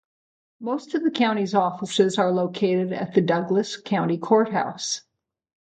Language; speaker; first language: English; native; English